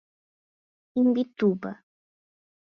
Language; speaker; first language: Portuguese; non-native, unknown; English